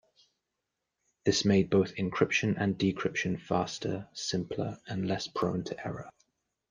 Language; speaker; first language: English; native; English